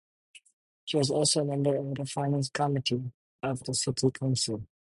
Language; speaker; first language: English; non-native, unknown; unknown